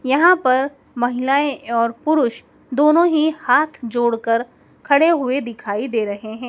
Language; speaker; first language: Hindi; native; Hindi